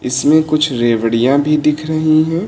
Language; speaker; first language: Hindi; native; Hindi